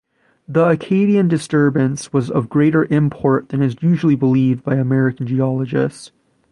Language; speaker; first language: English; native; English